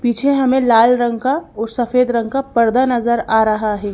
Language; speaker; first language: Hindi; native; Hindi